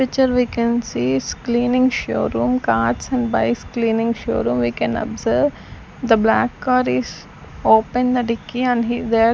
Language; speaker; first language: English; non-native, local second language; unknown